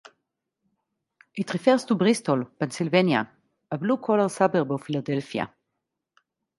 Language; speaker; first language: English; non-native, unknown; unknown